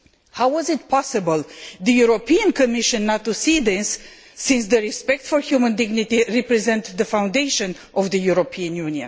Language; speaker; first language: English; non-native, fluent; Romanian